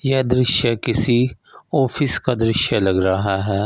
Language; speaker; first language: Hindi; non-native, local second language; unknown